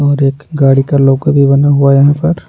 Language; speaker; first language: Hindi; non-native, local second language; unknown